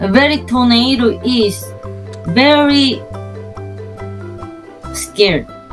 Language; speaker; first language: English; non-native, learner; Korean